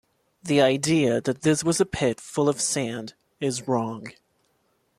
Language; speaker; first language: English; non-native, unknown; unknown